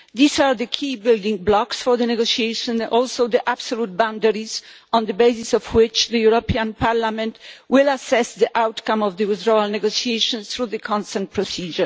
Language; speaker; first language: English; non-native, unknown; Polish